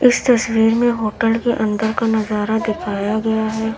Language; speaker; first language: Hindi; native; Hindi